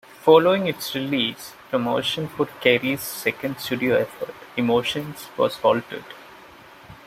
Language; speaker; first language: English; non-native, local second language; Malayalam